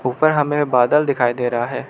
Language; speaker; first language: Hindi; non-native, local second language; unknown